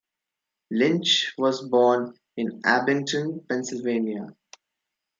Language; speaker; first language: English; non-native, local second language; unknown